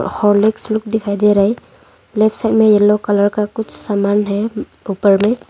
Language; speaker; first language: Hindi; non-native, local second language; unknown